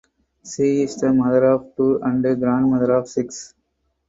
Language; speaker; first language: English; non-native, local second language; Tamil